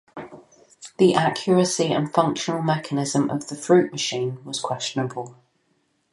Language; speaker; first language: English; native; English